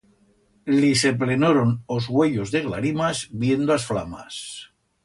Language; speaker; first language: Aragonese; native; Aragonese